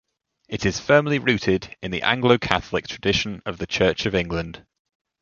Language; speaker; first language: English; native; English